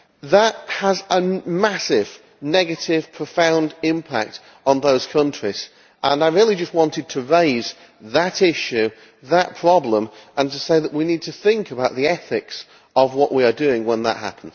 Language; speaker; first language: English; native; English